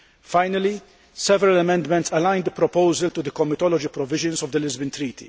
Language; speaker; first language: English; non-native, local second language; Maltese